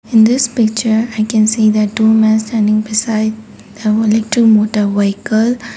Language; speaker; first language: English; non-native, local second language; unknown